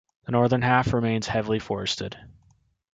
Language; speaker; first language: English; native; English